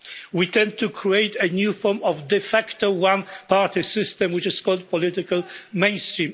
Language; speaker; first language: English; non-native, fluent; Polish